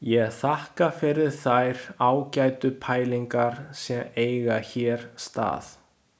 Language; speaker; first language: Icelandic; non-native, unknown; Chinese